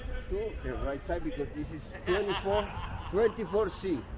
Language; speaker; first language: English; non-native, learner; Spanish